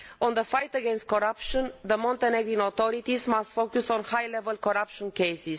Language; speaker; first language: English; non-native, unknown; Romanian